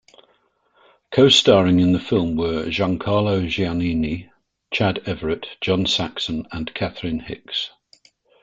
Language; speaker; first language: English; native; English